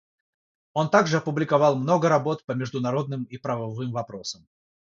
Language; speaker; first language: Russian; non-native, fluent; Georgian